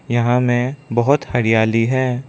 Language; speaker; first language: Hindi; non-native, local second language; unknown